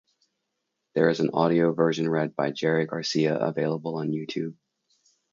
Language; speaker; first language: English; native; English